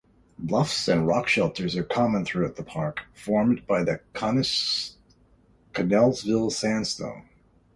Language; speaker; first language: English; native; English